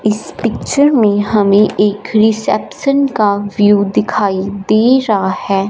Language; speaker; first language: Hindi; non-native, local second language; Punjabi